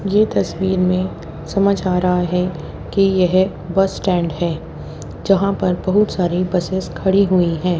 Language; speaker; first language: Hindi; native; Hindi